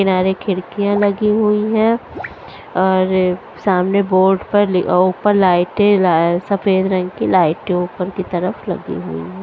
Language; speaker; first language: Hindi; non-native, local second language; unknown